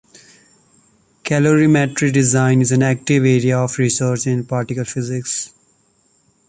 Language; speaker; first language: English; non-native, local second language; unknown